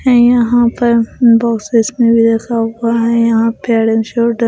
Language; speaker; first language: Hindi; non-native, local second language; Punjabi